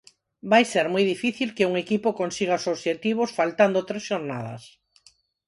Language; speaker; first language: Galician; non-native, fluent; Spanish